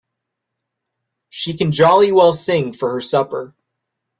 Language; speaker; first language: English; native; English